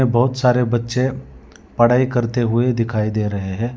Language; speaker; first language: Hindi; non-native, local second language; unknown